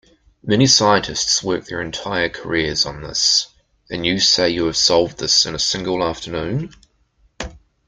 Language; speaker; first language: English; native; English